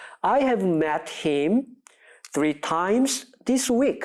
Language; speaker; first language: English; non-native, fluent; Korean